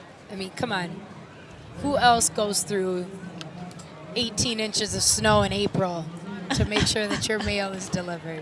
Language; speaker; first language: English; early bilingual, other home language; Spanish